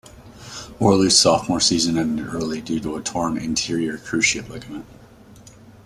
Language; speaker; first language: English; native; English